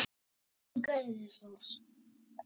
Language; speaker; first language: Icelandic; native; Icelandic